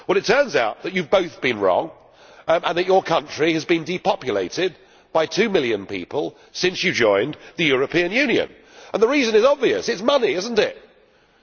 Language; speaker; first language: English; native; English